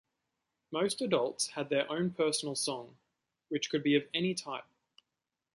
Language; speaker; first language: English; native; English